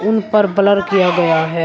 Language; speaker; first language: Hindi; native; Hindi